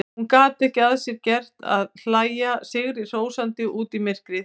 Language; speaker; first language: Icelandic; native; Icelandic